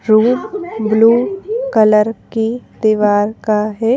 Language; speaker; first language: Hindi; native; Hindi